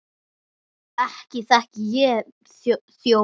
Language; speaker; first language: Icelandic; native; Icelandic